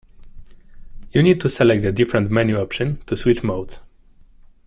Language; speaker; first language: English; non-native, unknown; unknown